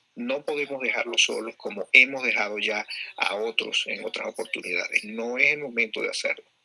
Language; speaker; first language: Spanish; native; Spanish